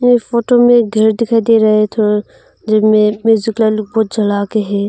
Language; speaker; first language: Hindi; non-native, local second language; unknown